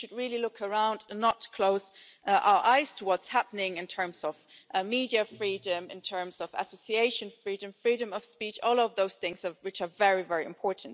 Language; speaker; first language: English; non-native, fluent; German